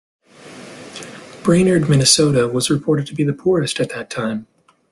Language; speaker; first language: English; native; English